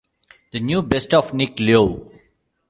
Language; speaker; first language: English; non-native, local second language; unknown